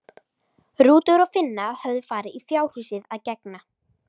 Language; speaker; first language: Icelandic; native; Icelandic